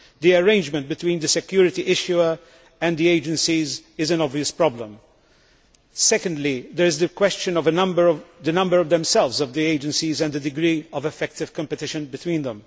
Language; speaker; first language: English; non-native, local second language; Maltese